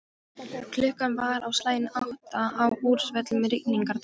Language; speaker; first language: Icelandic; non-native, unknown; Polish